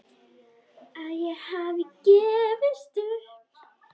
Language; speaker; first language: Icelandic; native; Icelandic